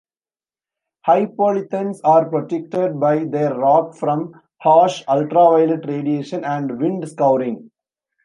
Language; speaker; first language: English; non-native, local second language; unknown